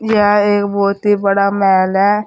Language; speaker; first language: Hindi; native; Hindi